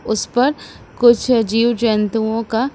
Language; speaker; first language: Hindi; native; Hindi